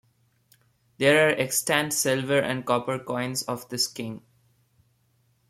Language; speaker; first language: English; non-native, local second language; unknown